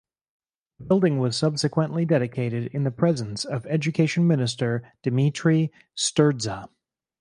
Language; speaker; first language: English; native; English